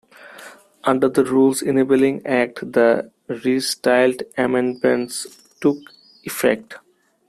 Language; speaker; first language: English; non-native, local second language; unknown